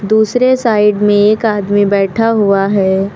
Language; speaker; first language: Hindi; native; Hindi